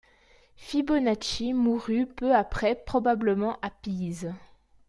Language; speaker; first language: French; native; French